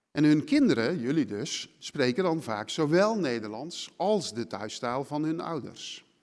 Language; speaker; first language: Dutch; native; Dutch